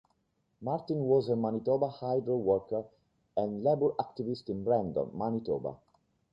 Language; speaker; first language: English; non-native, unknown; Italian